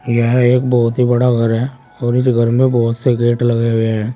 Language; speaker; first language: Hindi; native; Hindi